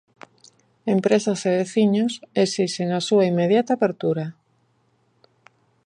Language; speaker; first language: Galician; native; Galician